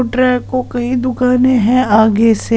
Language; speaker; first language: Hindi; non-native, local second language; Punjabi